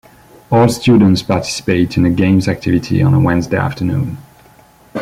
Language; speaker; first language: English; non-native, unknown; French